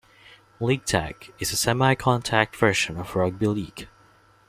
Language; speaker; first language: English; non-native, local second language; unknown